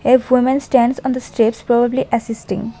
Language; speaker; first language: English; non-native, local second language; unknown